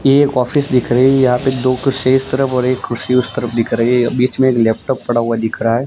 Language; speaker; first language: Hindi; non-native, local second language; Gujarati